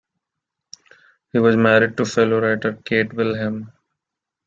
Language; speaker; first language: English; non-native, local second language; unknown